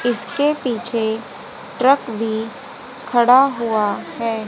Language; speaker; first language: Hindi; native; Hindi